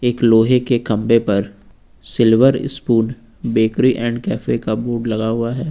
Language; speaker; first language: Hindi; native; Hindi